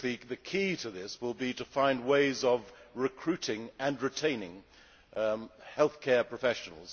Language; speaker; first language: English; native; English